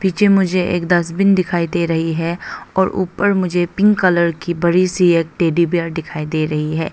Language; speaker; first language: Hindi; non-native, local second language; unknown